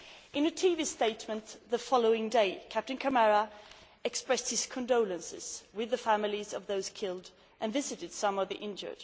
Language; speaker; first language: English; non-native, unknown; Swedish